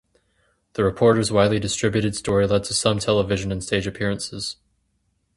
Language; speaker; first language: English; native; English